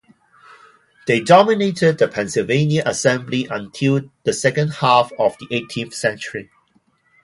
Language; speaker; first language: English; non-native, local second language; Cantonese